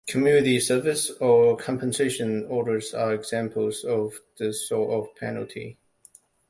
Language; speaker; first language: English; non-native, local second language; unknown